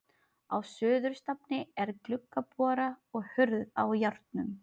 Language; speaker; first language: Icelandic; non-native, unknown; Filipino